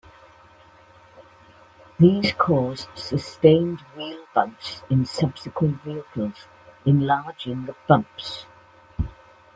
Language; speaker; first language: English; native; English